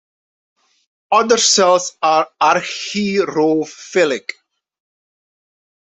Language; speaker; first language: English; non-native, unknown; Dutch